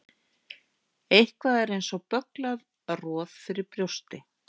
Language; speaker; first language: Icelandic; native; Icelandic